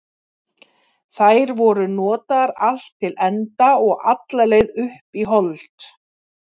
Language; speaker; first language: Icelandic; native; Icelandic